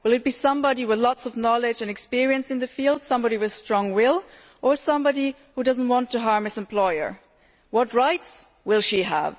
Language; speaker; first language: English; non-native, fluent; German